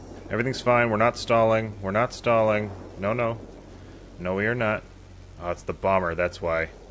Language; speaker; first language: English; native; English